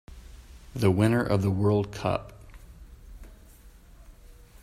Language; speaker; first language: English; native; English